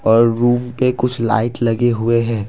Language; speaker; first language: Hindi; non-native, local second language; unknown